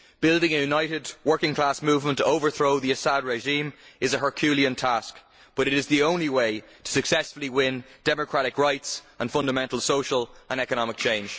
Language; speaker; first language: English; native; English